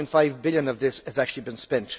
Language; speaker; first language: English; native; English